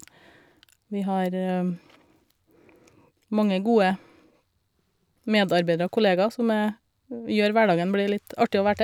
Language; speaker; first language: Norwegian; native; Norwegian